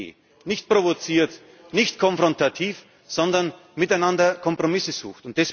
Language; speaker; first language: German; native; German